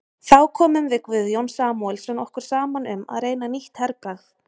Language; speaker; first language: Icelandic; native; Icelandic